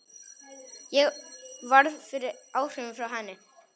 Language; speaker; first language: Icelandic; non-native, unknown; Polish